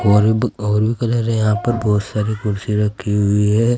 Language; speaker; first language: Hindi; native; Hindi